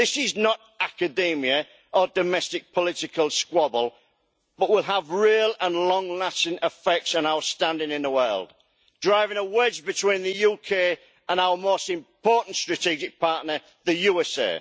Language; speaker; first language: English; native; English